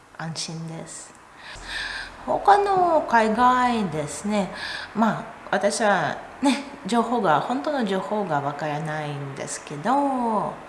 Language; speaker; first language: Japanese; non-native, fluent; Russian